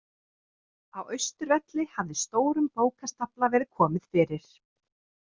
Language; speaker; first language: Icelandic; native; Icelandic